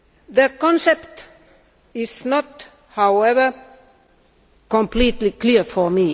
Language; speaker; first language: English; non-native, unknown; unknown